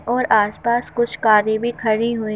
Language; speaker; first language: Hindi; native; Hindi